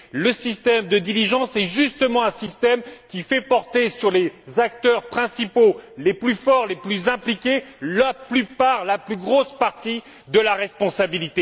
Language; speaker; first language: French; native; French